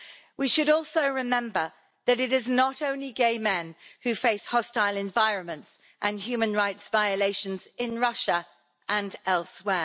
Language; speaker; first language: English; native; English